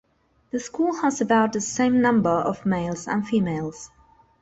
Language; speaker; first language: English; non-native, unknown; Spanish